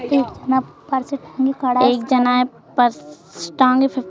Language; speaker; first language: Hindi; native; Hindi